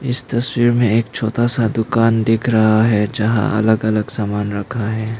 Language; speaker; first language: Hindi; non-native, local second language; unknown